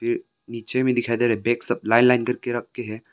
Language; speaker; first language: Hindi; early bilingual, other home language; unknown